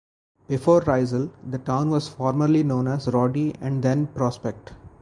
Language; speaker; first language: English; non-native, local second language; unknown